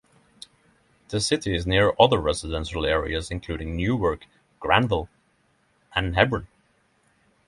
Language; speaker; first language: English; non-native, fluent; Norwegian